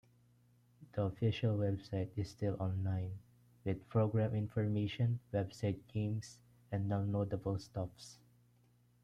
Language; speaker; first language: English; non-native, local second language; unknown